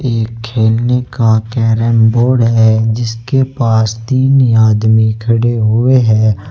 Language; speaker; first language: Hindi; native; Hindi